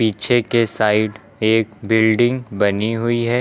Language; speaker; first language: Hindi; native; Hindi